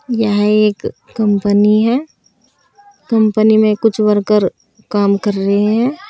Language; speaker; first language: Hindi; native; Hindi